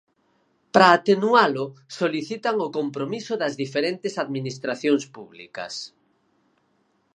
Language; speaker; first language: Galician; native; Galician